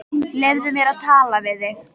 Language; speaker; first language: Icelandic; native; Icelandic